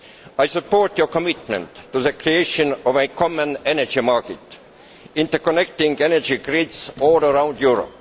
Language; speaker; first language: English; non-native, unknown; Estonian